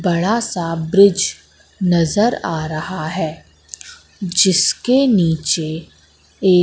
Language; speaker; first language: Hindi; native; Hindi